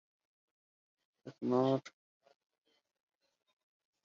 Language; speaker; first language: English; non-native, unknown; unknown